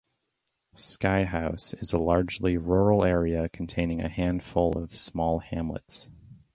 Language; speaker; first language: English; native; English